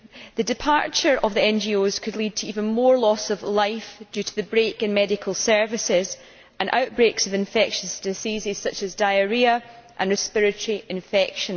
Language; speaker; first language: English; native; English